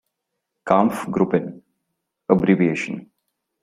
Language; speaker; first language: English; non-native, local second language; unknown